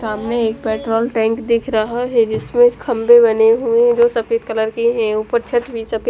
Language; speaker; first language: Hindi; non-native, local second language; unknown